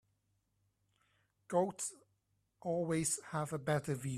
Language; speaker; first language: English; non-native, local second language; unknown